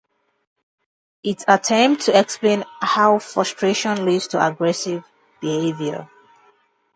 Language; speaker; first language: English; non-native, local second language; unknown